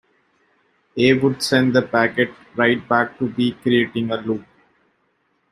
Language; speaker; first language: English; non-native, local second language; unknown